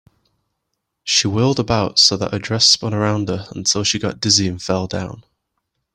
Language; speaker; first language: English; native; English